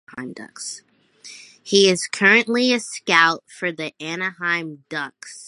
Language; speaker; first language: English; native; English